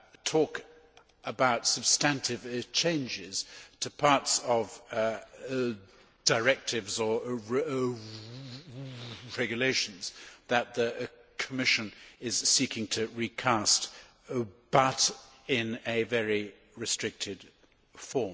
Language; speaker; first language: English; native; English